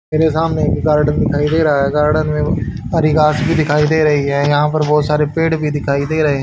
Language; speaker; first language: Hindi; native; Hindi